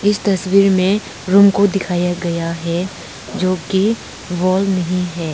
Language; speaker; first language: Hindi; early bilingual, other home language; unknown